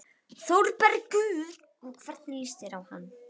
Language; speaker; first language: Icelandic; native; Icelandic